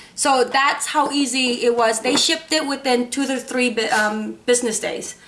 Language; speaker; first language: English; non-native, local second language; Filipino